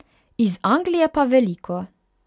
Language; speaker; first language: Slovenian; non-native, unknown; Hungarian